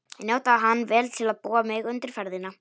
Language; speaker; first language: Icelandic; non-native, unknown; Polish